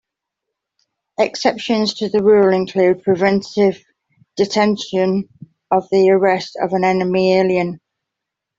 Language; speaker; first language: English; native; English